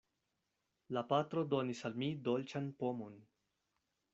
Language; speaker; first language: Esperanto; non-native, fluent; Spanish